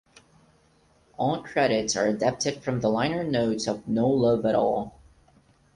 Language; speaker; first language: English; non-native, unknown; Portuguese